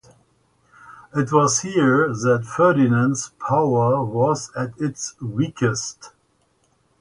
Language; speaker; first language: English; native; English